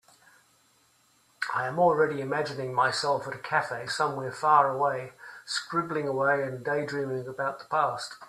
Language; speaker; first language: English; native; English